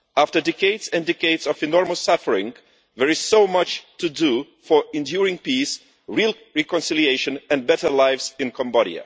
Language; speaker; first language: English; non-native, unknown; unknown